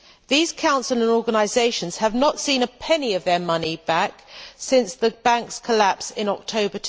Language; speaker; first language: English; native; English